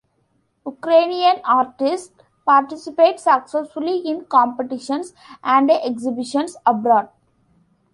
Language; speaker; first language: English; non-native, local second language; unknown